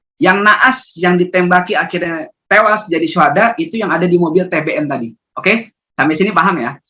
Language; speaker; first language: Indonesian; native; Indonesian